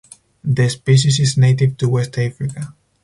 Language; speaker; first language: English; non-native, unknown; Spanish